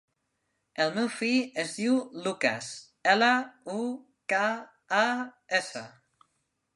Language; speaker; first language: Catalan; non-native, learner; Spanish